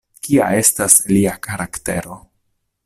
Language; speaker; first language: Esperanto; non-native, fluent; Italian